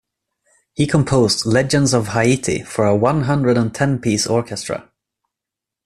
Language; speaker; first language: English; non-native, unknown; Swedish